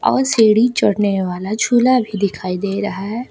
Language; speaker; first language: Hindi; native; Hindi